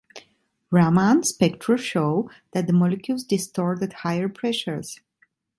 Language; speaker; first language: English; non-native, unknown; Italian